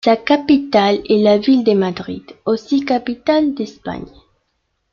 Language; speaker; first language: French; non-native, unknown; Spanish